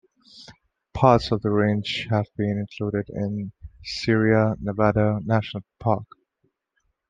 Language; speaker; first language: English; non-native, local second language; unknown